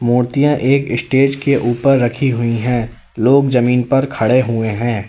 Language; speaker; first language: Hindi; native; Hindi